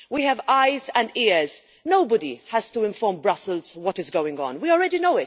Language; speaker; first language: English; non-native, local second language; Maltese